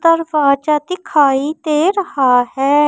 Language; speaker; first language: Hindi; native; Hindi